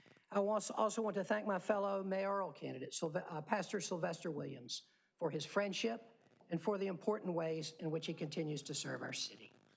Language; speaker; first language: English; native; English